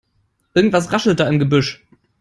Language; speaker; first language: English; non-native, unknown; German